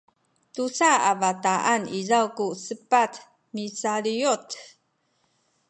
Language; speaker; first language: Sakizaya; non-native, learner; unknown